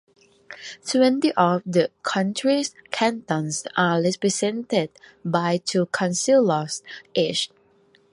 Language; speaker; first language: English; non-native, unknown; Thai